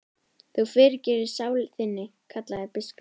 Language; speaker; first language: Icelandic; native; Icelandic